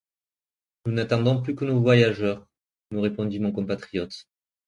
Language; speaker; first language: French; native; French